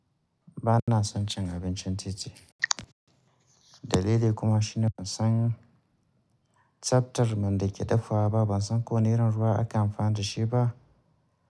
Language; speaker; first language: Hausa; native; Hausa